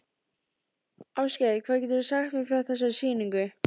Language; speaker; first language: Icelandic; native; Icelandic